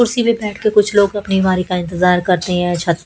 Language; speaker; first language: Hindi; native; Hindi